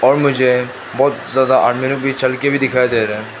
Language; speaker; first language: Hindi; non-native, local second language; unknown